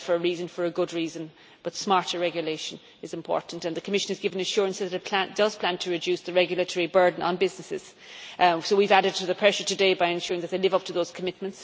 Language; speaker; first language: English; native; English